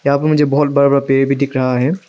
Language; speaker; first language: Hindi; non-native, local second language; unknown